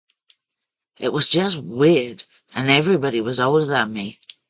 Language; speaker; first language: English; native; English